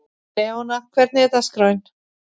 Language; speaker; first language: Icelandic; native; Icelandic